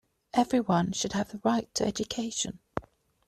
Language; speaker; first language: English; native; English